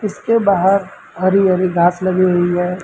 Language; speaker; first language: Hindi; native; Hindi